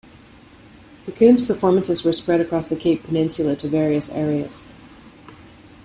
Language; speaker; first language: English; native; English